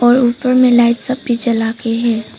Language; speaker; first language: Hindi; non-native, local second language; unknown